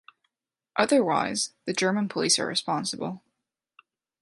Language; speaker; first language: English; non-native, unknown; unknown